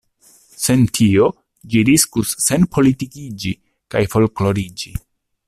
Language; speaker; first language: Esperanto; non-native, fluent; Italian